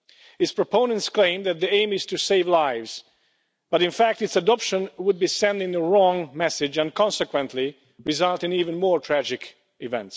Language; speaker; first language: English; non-native, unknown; Hungarian